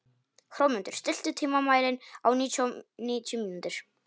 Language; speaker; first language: Icelandic; non-native, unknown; Polish